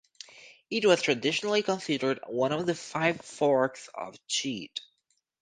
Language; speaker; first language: English; native; English